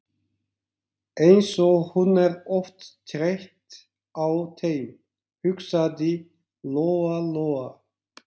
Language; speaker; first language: Icelandic; non-native, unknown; Turkish